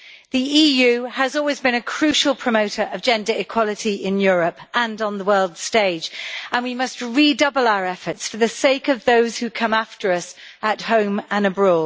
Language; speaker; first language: English; native; English